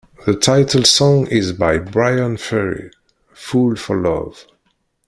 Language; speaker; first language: English; non-native, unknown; Kabyle